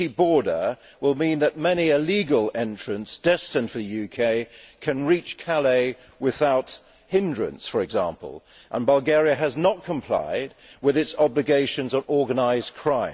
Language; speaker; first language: English; native; English